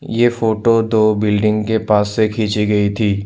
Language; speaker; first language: Hindi; non-native, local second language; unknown